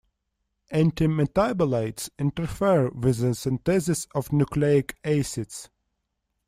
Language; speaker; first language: English; non-native, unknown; Russian